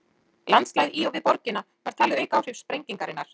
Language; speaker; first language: Icelandic; native; Icelandic